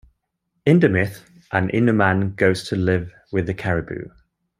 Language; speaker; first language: English; non-native, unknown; Swedish